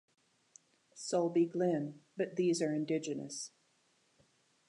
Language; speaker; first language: English; native; English